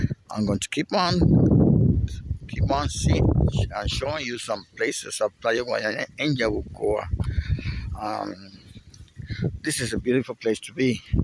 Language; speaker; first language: English; non-native, local second language; Spanish